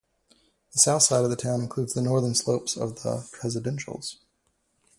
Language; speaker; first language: English; native; English